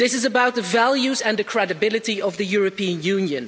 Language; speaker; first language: English; non-native, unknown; Dutch